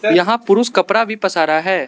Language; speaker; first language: Hindi; non-native, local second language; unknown